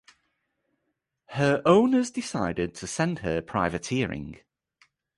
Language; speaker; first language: English; native; English